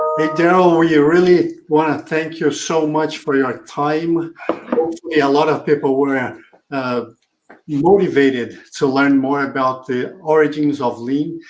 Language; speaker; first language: English; non-native, fluent; Portuguese